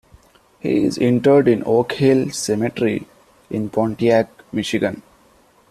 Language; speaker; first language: English; non-native, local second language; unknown